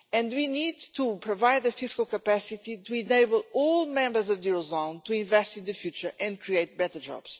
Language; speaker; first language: English; non-native, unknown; Portuguese